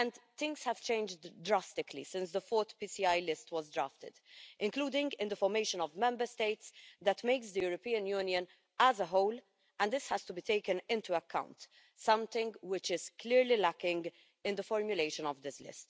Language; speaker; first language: English; non-native, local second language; Maltese